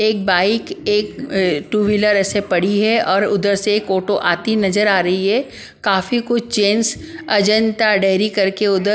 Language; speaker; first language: Hindi; non-native, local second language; Punjabi